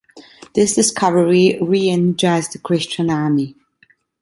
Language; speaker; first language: English; non-native, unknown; Italian